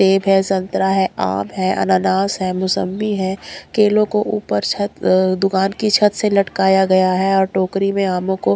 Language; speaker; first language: Hindi; non-native, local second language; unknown